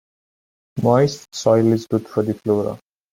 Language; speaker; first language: English; non-native, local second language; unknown